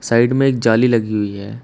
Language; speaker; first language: Hindi; native; Hindi